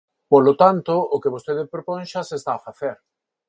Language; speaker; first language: Galician; non-native, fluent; Spanish